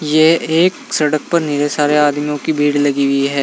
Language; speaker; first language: Hindi; native; Hindi